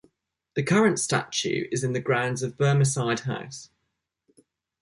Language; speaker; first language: English; native; English